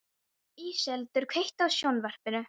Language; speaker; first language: Icelandic; non-native, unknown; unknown